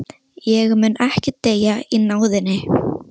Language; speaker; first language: Icelandic; non-native, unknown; Russian